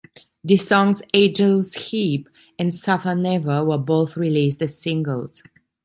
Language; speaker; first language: English; non-native, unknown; Italian